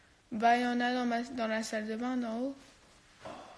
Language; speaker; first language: French; early bilingual, heritage; French